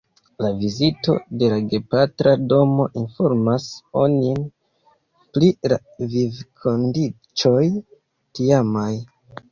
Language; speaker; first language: Esperanto; non-native, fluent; Kinyarwanda